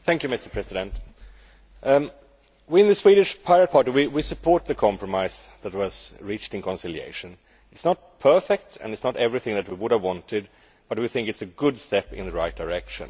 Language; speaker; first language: English; non-native, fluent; Swedish